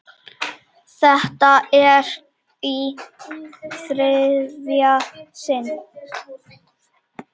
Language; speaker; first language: Icelandic; non-native, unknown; Czech